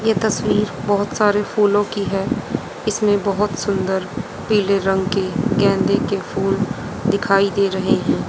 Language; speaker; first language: Hindi; native; Hindi